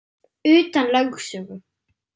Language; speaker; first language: Icelandic; non-native, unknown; German